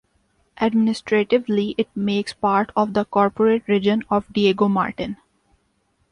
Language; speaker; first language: English; non-native, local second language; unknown